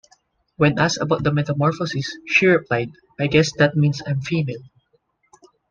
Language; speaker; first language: English; non-native, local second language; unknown